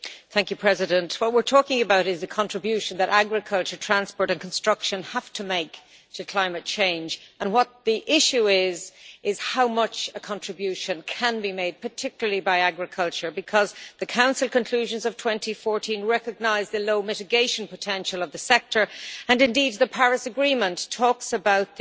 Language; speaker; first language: English; native; English